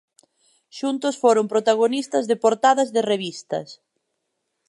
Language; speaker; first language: Galician; native; Galician